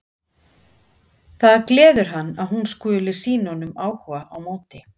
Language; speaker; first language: Icelandic; native; Icelandic